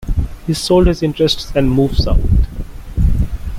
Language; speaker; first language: English; non-native, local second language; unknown